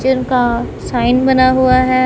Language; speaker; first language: Hindi; non-native, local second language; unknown